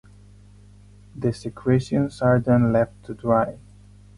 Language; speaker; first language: English; non-native, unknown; Spanish